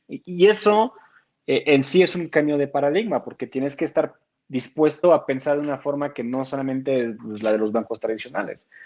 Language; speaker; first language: Spanish; non-native, fluent; French